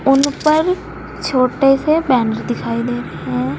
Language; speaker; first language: Hindi; native; Hindi